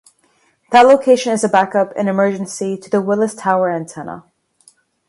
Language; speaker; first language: English; non-native, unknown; Arabic